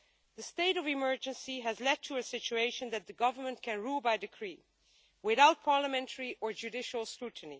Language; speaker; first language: English; non-native, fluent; Dutch